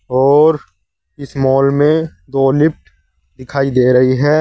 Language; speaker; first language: Hindi; native; Hindi